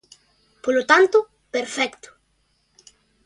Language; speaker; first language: Galician; native; Galician